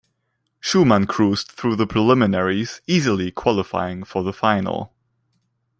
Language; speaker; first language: English; non-native, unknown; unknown